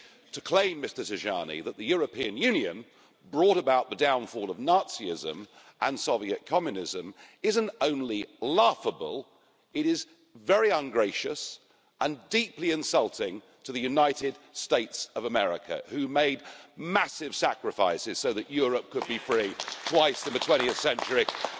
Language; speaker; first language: English; native; English